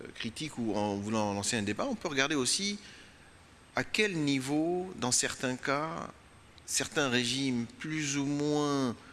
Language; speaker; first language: French; non-native, local second language; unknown